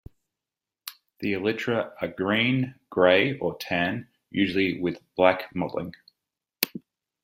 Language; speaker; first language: English; native; English